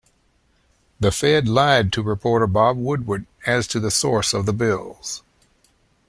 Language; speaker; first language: English; native; English